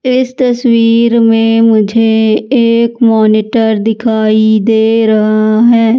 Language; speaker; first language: Hindi; native; Hindi